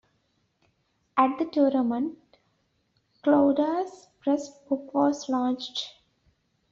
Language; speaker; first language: English; native; English